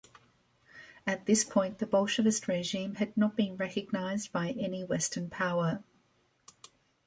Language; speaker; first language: English; native; English